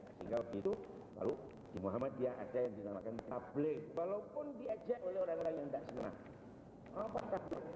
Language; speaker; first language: Indonesian; non-native, local second language; Javanese